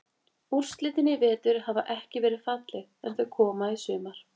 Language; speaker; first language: Icelandic; native; Icelandic